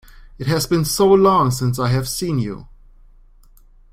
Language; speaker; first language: English; non-native, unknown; German